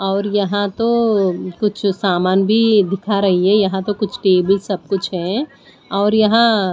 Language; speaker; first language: Hindi; non-native, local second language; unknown